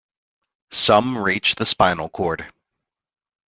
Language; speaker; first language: English; native; English